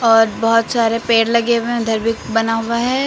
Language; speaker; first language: Hindi; native; Hindi